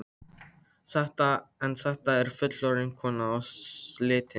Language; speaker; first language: Icelandic; non-native, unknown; Polish